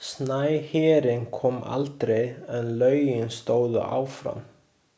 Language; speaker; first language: Icelandic; non-native, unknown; Chinese